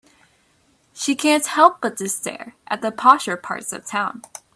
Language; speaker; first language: English; native; English